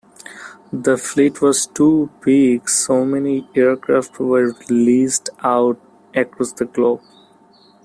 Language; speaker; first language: English; non-native, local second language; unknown